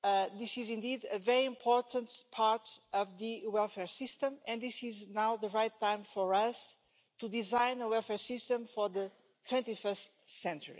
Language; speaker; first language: English; non-native, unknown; Portuguese